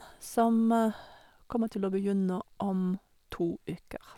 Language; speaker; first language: Norwegian; non-native, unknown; German